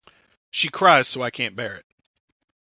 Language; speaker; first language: English; native; English